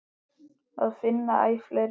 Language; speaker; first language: Icelandic; native; Icelandic